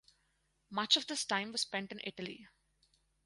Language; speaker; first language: English; non-native, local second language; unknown